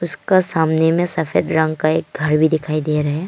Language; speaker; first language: Hindi; non-native, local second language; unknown